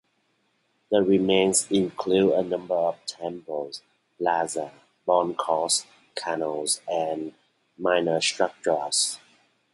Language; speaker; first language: English; native; English